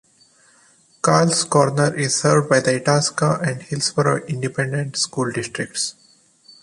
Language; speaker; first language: English; non-native, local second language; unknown